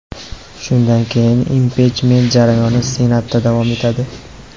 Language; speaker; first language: Uzbek; native; Uzbek